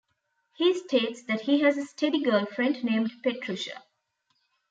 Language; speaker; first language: English; non-native, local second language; Tamil